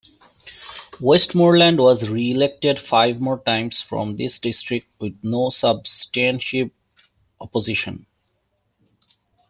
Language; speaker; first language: English; native; English